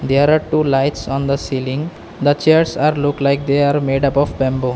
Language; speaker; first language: English; non-native, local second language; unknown